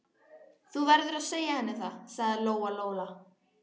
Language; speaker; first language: Icelandic; native; Icelandic